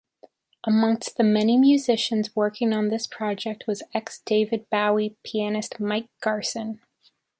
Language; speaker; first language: English; native; English